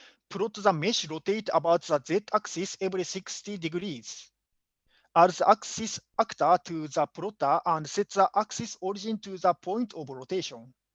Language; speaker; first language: English; non-native, fluent; Japanese